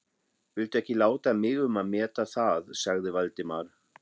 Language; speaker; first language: Icelandic; non-native, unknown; German